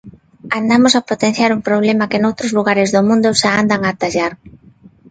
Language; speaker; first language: Galician; non-native, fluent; Spanish